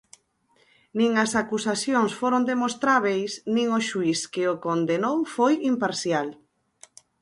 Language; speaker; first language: Galician; native; Galician